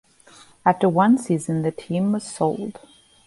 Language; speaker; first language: English; native; English